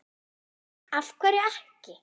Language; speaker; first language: Icelandic; non-native, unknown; German